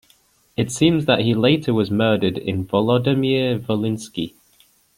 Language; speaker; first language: English; native; English